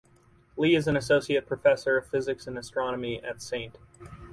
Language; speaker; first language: English; native; English